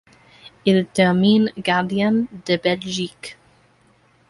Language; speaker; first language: French; non-native, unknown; English